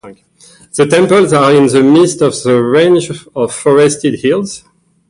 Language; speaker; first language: English; non-native, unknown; French